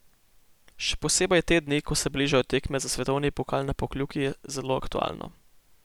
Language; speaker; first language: Slovenian; native; Slovenian